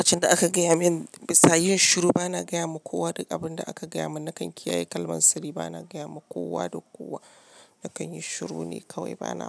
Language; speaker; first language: Hausa; non-native, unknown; Yoruba